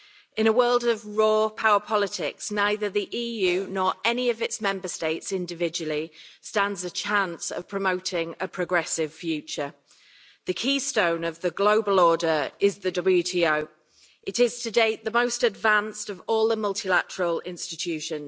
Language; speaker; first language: English; native; English